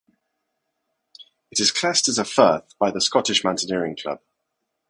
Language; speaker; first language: English; non-native, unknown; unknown